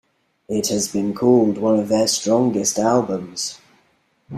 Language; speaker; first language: English; native; English